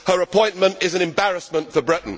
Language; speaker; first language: English; native; English